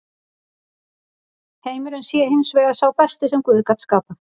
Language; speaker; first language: Icelandic; native; Icelandic